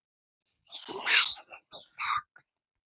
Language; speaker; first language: Icelandic; non-native, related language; Swedish